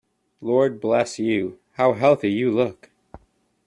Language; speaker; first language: English; native; English